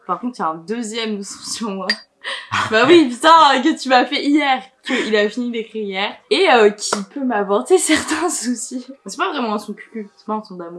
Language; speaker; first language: French; native; French